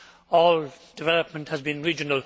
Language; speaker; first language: English; native; English